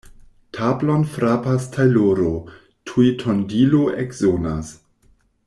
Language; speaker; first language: Esperanto; non-native, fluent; German